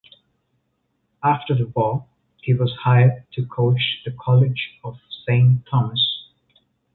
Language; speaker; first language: English; non-native, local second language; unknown